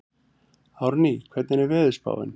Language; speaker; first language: Icelandic; native; Icelandic